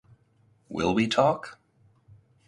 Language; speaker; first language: English; native; English